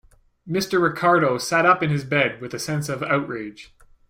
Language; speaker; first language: English; native; English